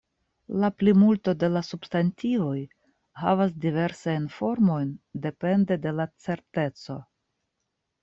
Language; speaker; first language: Esperanto; non-native, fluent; Russian